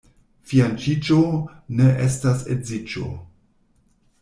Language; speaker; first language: Esperanto; non-native, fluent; German